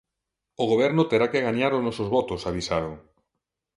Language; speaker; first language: Galician; non-native, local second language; Spanish